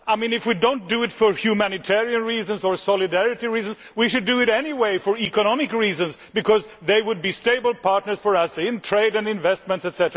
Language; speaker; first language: English; non-native, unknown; Swedish